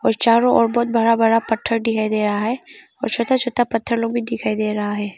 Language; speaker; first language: Hindi; non-native, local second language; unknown